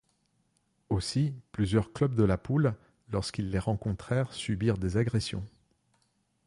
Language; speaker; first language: French; non-native, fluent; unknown